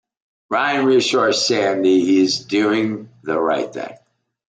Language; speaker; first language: English; native; English